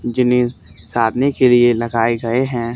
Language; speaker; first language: Hindi; native; Hindi